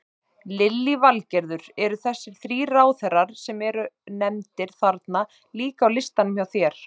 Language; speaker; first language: Icelandic; native; Icelandic